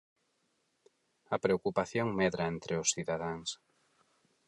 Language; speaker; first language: Galician; non-native, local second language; Spanish